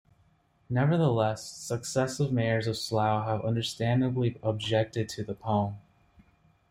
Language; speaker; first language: English; native; English